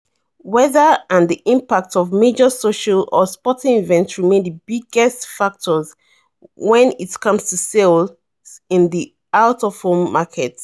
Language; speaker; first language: English; non-native, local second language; Yoruba